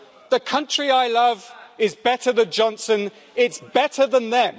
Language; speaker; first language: English; native; English